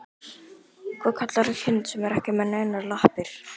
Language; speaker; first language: Icelandic; native; Icelandic